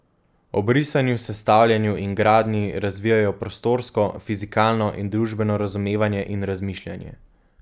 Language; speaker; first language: Slovenian; native; Slovenian